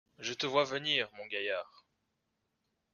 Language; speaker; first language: French; native; French